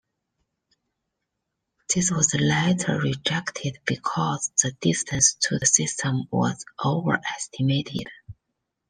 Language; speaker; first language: English; non-native, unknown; Chinese